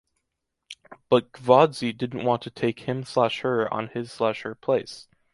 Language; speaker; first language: English; native; English